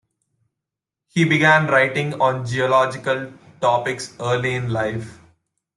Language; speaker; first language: English; non-native, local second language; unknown